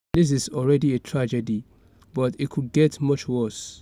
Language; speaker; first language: English; non-native, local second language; Yoruba